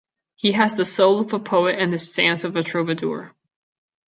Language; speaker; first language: English; non-native, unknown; Catalan